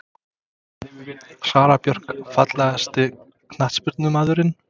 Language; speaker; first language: Icelandic; non-native, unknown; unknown